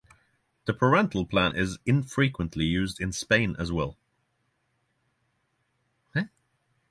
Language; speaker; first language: English; non-native, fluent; Norwegian